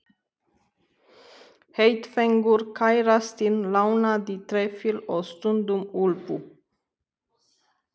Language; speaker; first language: Icelandic; non-native, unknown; Romanian